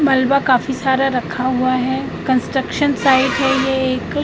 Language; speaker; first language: Hindi; native; Hindi